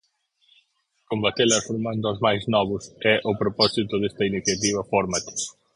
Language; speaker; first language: Galician; native; Galician